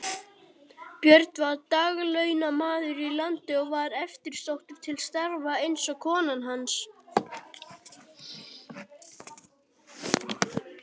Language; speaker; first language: Icelandic; native; Icelandic